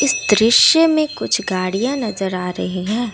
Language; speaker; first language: Hindi; non-native, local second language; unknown